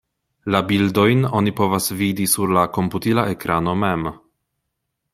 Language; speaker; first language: Esperanto; non-native, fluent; Polish